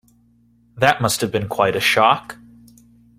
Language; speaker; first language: English; native; English